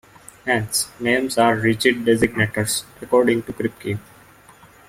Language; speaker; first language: English; non-native, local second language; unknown